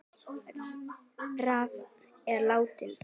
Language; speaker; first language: Icelandic; native; Icelandic